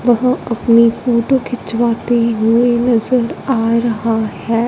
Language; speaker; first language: Hindi; non-native, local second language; Punjabi